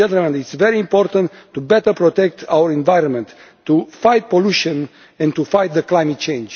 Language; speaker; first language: English; non-native, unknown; Romanian